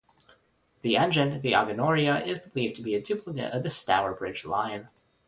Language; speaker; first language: English; non-native, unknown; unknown